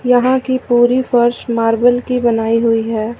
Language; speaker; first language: Hindi; native; Hindi